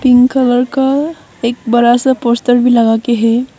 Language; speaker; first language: Hindi; non-native, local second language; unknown